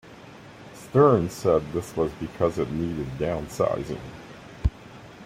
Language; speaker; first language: English; native; English